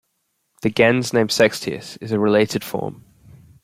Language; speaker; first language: English; native; English